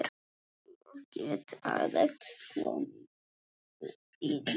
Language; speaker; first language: Icelandic; non-native, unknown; Polish